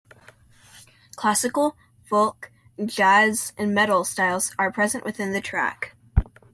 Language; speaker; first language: English; native; English